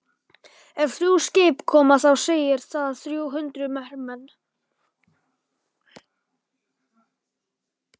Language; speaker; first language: Icelandic; non-native, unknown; Polish